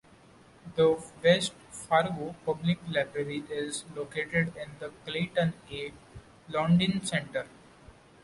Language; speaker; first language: English; non-native, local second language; Marathi